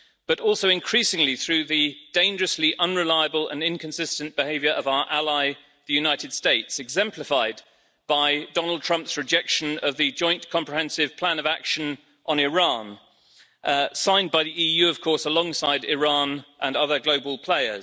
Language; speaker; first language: English; native; English